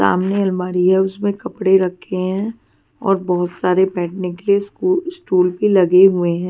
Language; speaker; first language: Hindi; non-native, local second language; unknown